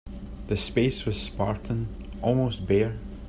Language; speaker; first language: English; native; English